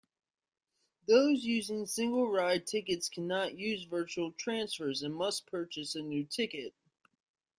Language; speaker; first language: English; native; English